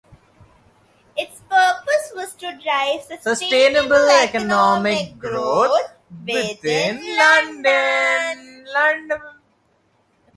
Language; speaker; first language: English; non-native, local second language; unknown